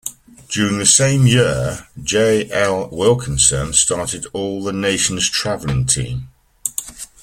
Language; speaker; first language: English; native; English